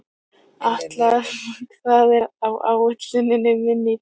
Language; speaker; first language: Icelandic; native; Icelandic